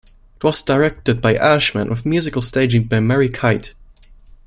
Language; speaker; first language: English; non-native, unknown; German